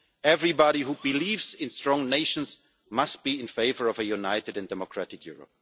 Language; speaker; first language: English; non-native, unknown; German